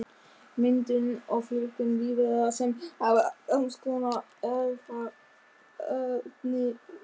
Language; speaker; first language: Icelandic; non-native, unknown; German